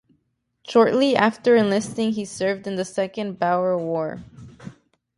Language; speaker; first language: English; native; English